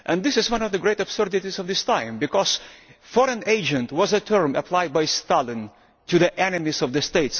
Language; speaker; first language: English; non-native, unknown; Lithuanian